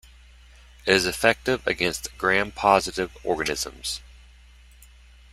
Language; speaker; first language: English; native; English